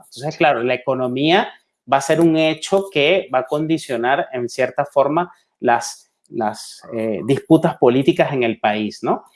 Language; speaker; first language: Spanish; native; Spanish